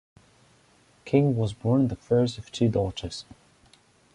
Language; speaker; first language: English; non-native, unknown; German